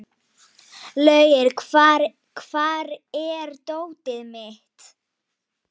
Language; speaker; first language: Icelandic; non-native, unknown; Polish